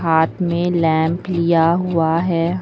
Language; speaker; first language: Hindi; native; Hindi